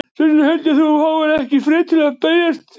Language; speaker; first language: Icelandic; native; Icelandic